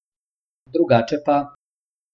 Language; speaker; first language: Slovenian; non-native, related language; Bosnian